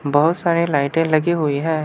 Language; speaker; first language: Hindi; non-native, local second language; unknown